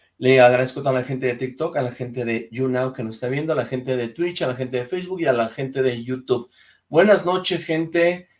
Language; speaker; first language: Spanish; native; Spanish